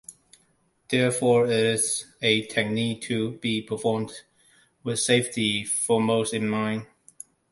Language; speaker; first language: English; non-native, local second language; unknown